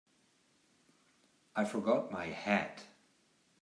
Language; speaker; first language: English; native; English